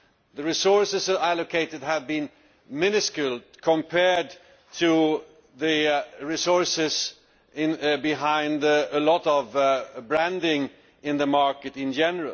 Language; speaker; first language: English; non-native, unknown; Swedish